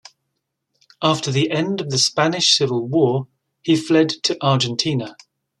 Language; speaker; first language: English; native; English